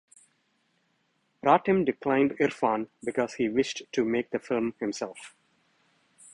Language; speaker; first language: English; non-native, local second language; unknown